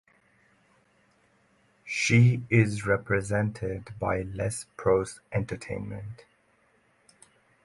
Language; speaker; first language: English; native; English